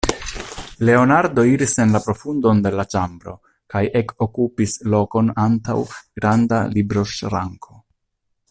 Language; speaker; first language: Esperanto; non-native, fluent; Italian